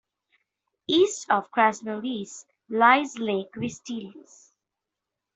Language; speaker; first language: English; non-native, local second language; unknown